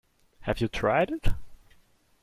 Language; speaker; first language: English; non-native, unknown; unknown